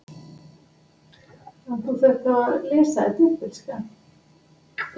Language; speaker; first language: Icelandic; non-native, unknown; English